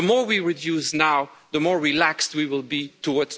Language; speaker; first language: English; non-native, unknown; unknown